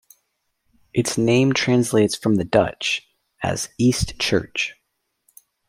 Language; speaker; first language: English; native; English